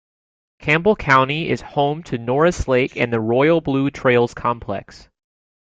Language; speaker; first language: English; native; English